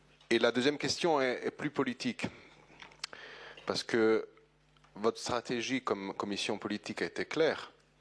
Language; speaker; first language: French; non-native, related language; Italian